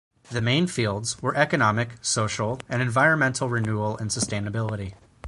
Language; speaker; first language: English; native; English